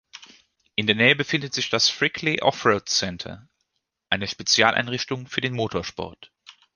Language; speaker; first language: German; native; German